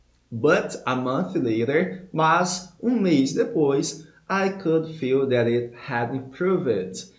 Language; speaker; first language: English; non-native, fluent; Portuguese